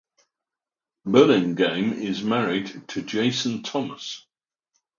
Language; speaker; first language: English; native; English